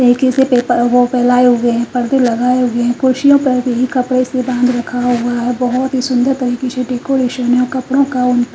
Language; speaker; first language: Hindi; non-native, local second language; Punjabi